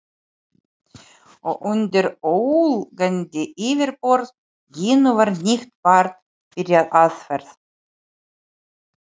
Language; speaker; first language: Icelandic; non-native, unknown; Ukrainian